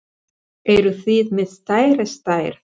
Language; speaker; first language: Icelandic; non-native, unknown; Spanish